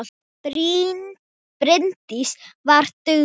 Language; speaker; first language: Icelandic; non-native, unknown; Thai